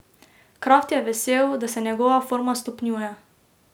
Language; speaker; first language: Slovenian; native; Slovenian